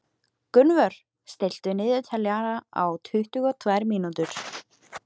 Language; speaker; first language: Icelandic; native; Icelandic